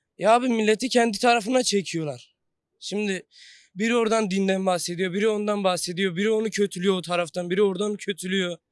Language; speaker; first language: Turkish; non-native, local second language; Kurdish